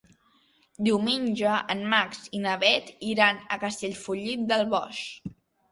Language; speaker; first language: Catalan; native; Catalan